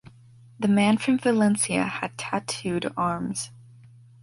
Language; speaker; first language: English; native; English